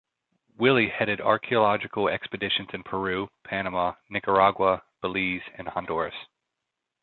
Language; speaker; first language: English; native; English